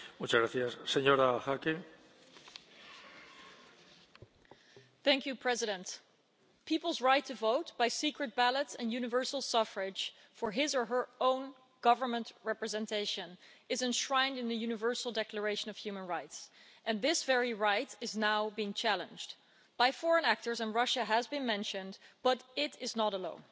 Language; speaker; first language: English; non-native, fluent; Dutch